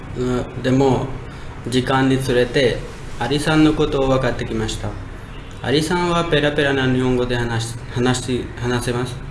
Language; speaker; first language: Japanese; non-native, learner; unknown